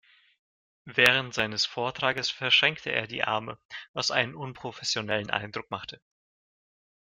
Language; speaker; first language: German; non-native, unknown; Russian